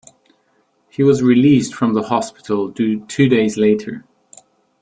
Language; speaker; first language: English; non-native, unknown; German